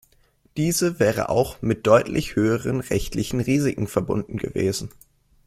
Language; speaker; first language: German; native; German